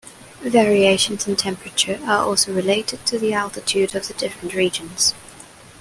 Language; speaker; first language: English; non-native, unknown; Cantonese